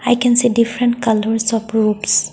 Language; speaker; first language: English; non-native, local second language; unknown